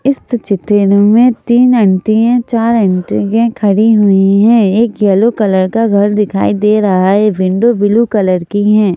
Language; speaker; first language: Hindi; native; Hindi